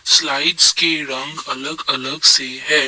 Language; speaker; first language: Hindi; non-native, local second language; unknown